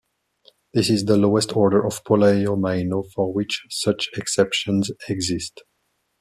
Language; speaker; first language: English; non-native, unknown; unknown